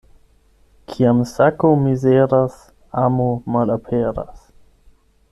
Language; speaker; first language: Esperanto; non-native, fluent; German